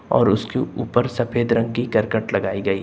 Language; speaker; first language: Hindi; native; Hindi